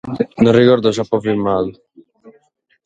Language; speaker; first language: Sardinian; native; Sardinian